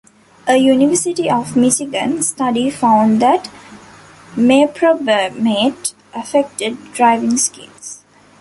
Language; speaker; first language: English; non-native, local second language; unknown